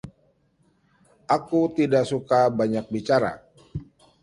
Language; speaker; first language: Indonesian; native; Indonesian